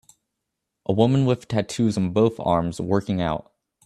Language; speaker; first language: English; native; English